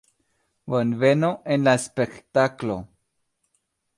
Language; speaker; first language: Esperanto; non-native, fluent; Spanish